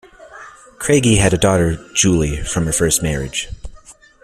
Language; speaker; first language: English; native; English